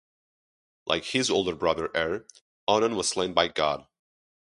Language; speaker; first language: English; non-native, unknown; Portuguese